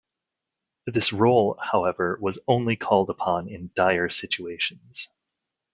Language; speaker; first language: English; native; English